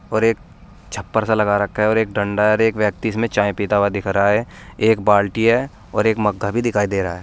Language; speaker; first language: Hindi; native; Hindi